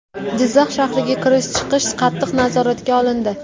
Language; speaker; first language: Uzbek; native; Uzbek